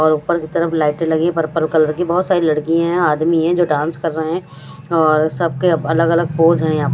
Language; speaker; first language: Hindi; non-native, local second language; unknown